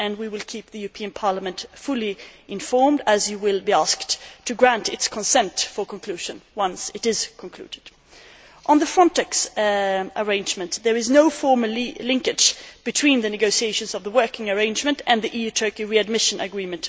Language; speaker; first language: English; non-native, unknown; Swedish